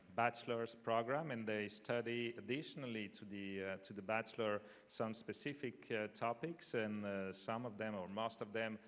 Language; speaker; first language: English; non-native, fluent; French